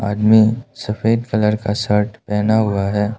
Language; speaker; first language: Hindi; non-native, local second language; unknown